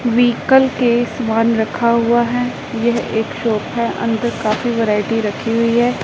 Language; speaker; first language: Hindi; non-native, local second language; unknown